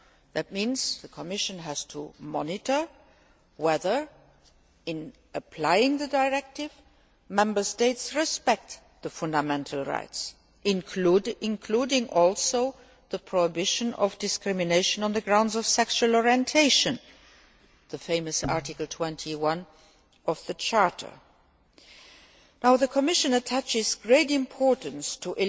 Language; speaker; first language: English; non-native, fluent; Luxembourgish